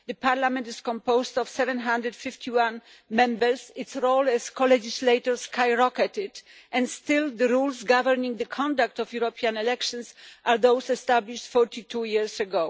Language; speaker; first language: English; non-native, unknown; Polish